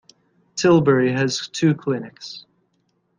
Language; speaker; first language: English; native; English